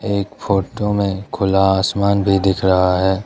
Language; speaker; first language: Hindi; early bilingual, other home language; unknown